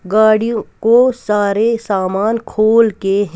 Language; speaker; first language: Hindi; non-native, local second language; Punjabi